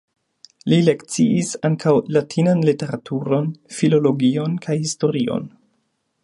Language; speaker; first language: Esperanto; non-native, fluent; German